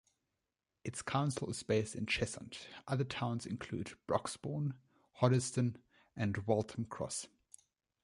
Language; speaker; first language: English; non-native, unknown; German